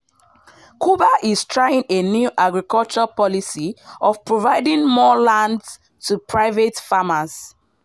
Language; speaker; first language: English; non-native, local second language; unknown